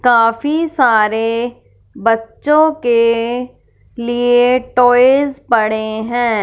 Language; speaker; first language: Hindi; non-native, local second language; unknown